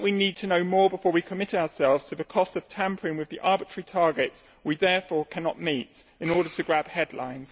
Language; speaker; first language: English; native; English